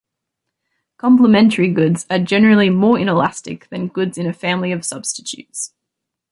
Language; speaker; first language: English; native; English